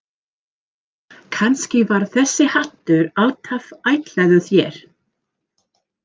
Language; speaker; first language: Icelandic; non-native, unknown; English